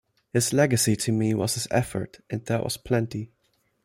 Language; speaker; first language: English; non-native, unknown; German